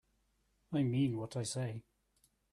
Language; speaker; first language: English; native; English